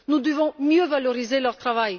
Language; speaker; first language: French; non-native, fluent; Bulgarian